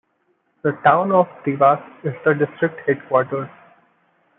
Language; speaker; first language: English; non-native, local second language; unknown